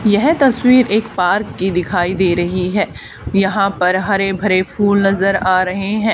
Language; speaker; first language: Hindi; native; Hindi